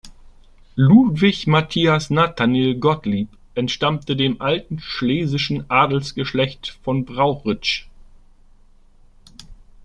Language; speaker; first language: German; native; German